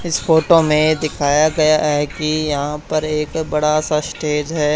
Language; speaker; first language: Hindi; native; Hindi